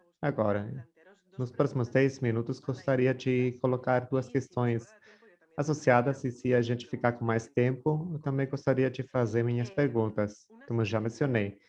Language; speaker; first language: Portuguese; non-native, fluent; Spanish